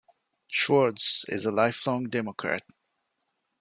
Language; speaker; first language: English; non-native, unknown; Divehi